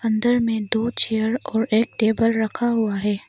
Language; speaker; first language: Hindi; non-native, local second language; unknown